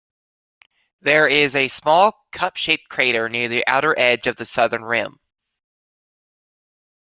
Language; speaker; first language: English; native; English